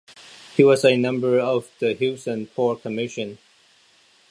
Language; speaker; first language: English; non-native, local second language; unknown